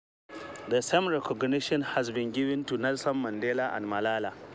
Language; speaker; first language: English; non-native, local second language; Hausa